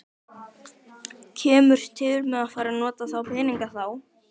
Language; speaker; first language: Icelandic; native; Icelandic